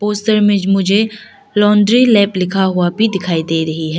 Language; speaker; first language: Hindi; early bilingual, other home language; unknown